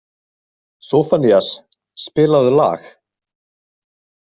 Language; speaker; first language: Icelandic; native; Icelandic